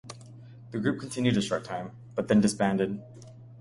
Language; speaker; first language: English; native; English